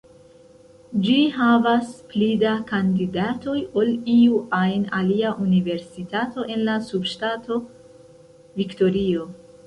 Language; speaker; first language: Esperanto; non-native, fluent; Central Kurdish